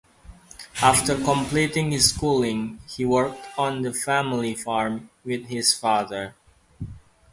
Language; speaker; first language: English; non-native, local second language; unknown